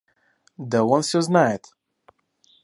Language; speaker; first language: Russian; native; Russian